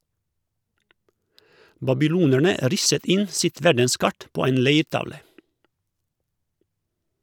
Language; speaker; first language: Norwegian; non-native, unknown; Croatian